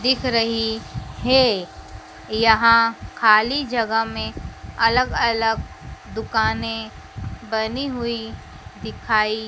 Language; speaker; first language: Hindi; native; Hindi